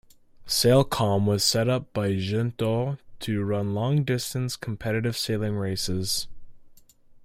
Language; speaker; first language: English; native; English